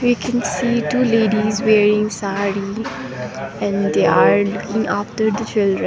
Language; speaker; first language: English; non-native, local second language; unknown